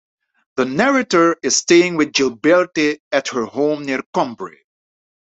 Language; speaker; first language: English; non-native, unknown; Dutch